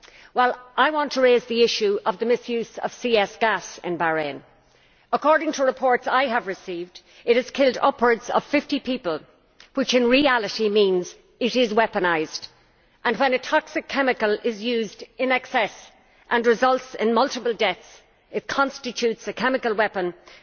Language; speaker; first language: English; native; English